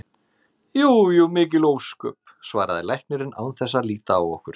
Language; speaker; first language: Icelandic; native; Icelandic